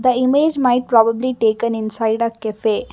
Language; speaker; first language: English; non-native, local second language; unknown